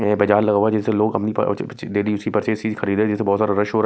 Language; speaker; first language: Hindi; non-native, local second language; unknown